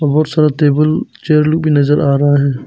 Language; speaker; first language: Hindi; non-native, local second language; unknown